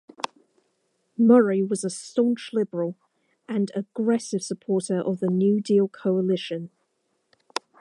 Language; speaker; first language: English; native; English